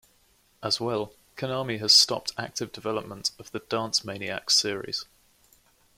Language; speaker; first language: English; native; English